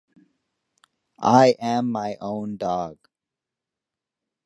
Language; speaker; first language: English; native; English